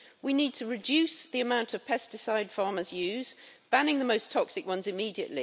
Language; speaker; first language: English; native; English